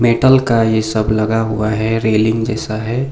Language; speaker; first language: Hindi; non-native, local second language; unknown